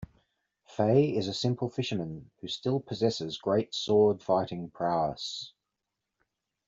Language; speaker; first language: English; native; English